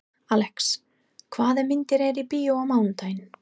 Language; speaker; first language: Icelandic; non-native, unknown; English